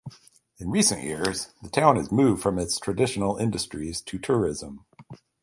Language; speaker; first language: English; native; English